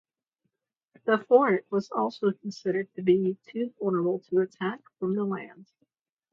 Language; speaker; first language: English; native; English